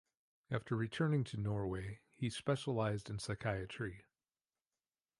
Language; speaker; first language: English; native; English